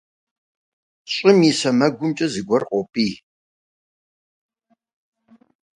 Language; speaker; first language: Russian; non-native, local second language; Kabardian